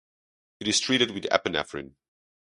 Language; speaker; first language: English; non-native, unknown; Portuguese